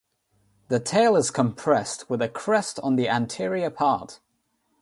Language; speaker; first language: English; non-native, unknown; Nepali